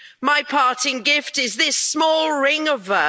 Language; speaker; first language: English; native; English